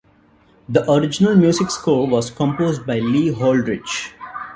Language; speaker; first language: English; non-native, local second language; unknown